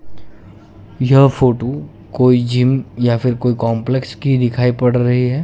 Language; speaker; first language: Hindi; non-native, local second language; Gujarati